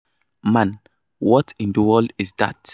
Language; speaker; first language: English; non-native, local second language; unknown